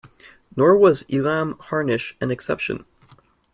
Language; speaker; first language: English; native; English